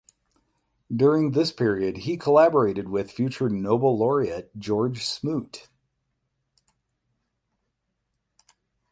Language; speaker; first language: English; native; English